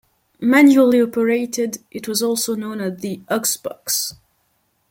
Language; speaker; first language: English; non-native, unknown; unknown